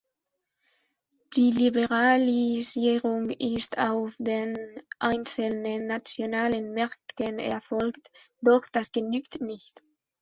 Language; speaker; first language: German; non-native, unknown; Spanish